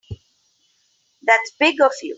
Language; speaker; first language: English; non-native, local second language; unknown